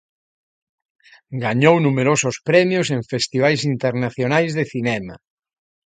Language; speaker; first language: Galician; native; Galician